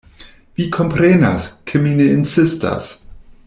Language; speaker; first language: Esperanto; non-native, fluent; German